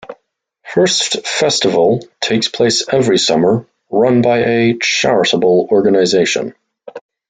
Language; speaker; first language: English; native; English